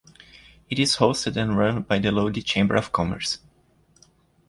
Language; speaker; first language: English; non-native, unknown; Portuguese